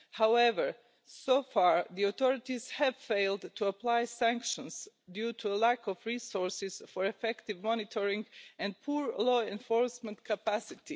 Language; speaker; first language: English; non-native, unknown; Croatian